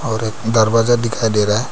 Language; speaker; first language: Hindi; early bilingual, other home language; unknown